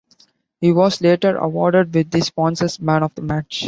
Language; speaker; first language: English; non-native, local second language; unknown